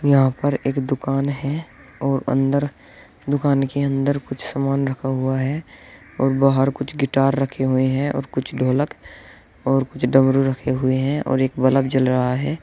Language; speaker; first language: Hindi; native; Hindi